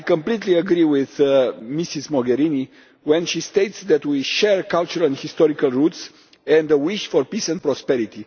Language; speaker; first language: English; non-native, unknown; Romanian